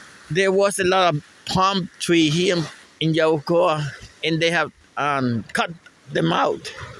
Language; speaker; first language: English; non-native, fluent; Spanish